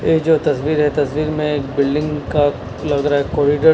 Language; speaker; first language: Hindi; non-native, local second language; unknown